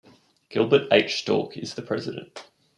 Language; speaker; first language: English; native; English